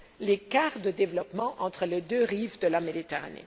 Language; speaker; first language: French; non-native, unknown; German